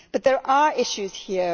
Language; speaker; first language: English; native; English